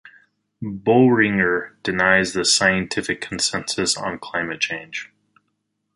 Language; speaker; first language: English; native; English